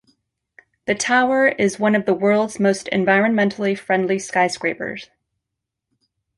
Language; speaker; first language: English; native; English